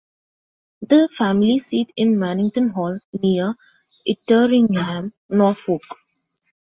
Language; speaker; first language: English; non-native, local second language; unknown